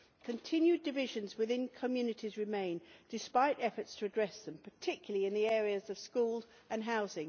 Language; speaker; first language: English; native; English